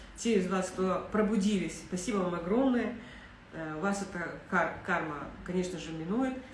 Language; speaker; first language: Russian; native; Russian